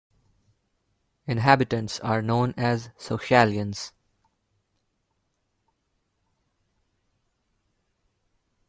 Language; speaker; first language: English; non-native, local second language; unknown